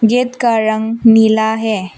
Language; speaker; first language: Hindi; non-native, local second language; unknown